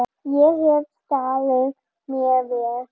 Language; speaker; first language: Icelandic; non-native, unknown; German